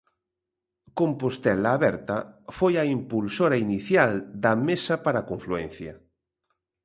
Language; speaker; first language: Galician; native; Galician